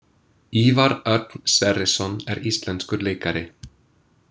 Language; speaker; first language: Icelandic; non-native, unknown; English